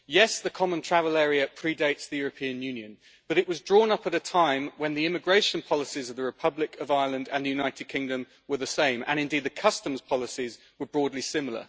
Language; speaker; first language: English; native; English